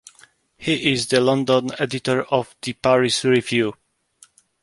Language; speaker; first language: English; non-native, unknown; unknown